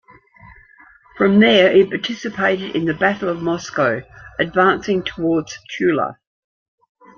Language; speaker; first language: English; native; English